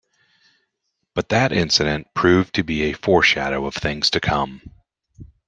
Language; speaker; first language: English; native; English